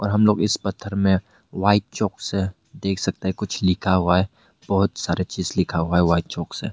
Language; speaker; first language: Hindi; non-native, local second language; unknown